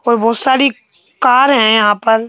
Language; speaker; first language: Hindi; native; Hindi